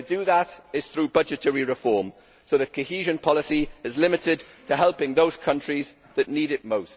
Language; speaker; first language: English; native; English